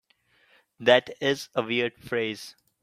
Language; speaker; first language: English; non-native, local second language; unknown